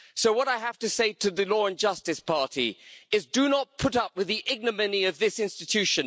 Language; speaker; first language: English; native; English